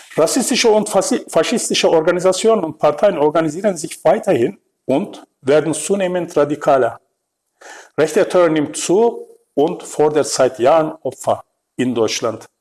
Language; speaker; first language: German; non-native, fluent; Turkish